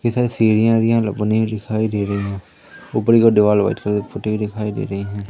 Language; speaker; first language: Hindi; native; Hindi